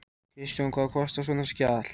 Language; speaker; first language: Icelandic; native; Icelandic